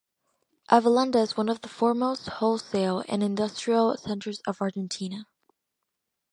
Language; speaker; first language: English; native; English